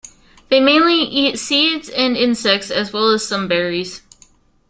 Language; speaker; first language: English; native; English